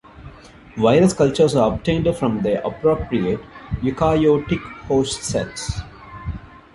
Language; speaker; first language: English; non-native, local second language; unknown